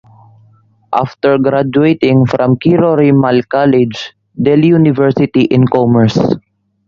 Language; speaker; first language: English; non-native, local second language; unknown